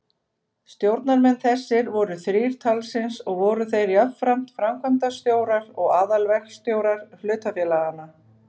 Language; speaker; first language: Icelandic; native; Icelandic